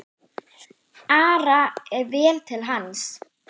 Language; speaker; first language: Icelandic; non-native, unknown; German